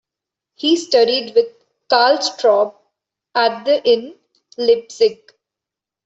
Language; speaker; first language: English; non-native, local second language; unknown